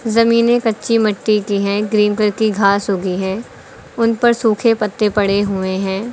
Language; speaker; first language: Hindi; native; Hindi